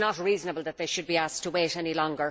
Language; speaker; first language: English; native; English